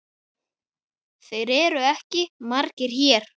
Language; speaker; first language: Icelandic; native; Icelandic